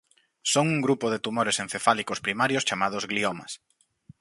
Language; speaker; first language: Galician; native; Galician